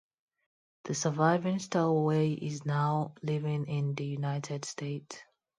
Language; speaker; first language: English; non-native, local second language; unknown